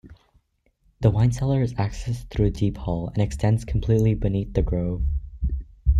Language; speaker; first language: English; native; English